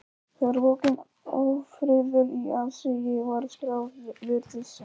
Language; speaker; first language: Icelandic; non-native, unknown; Polish